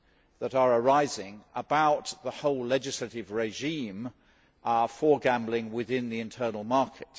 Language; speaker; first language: English; native; English